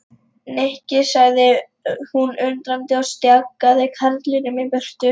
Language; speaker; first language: Icelandic; non-native, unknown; Lithuanian